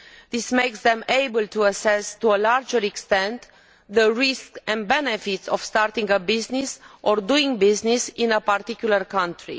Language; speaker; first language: English; non-native, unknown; Romanian